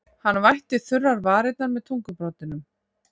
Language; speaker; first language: Icelandic; native; Icelandic